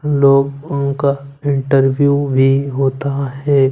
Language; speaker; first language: Hindi; non-native, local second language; Punjabi